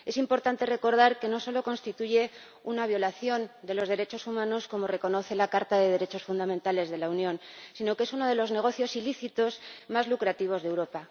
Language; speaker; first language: Spanish; native; Spanish